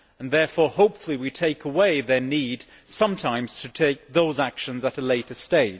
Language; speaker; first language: English; native; English